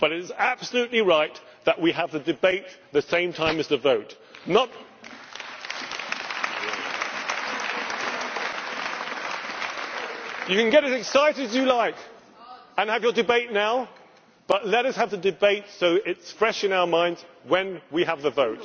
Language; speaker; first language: English; native; English